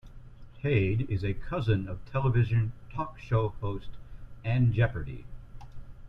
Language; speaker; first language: English; native; English